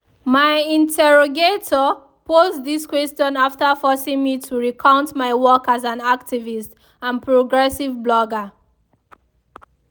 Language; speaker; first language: English; non-native, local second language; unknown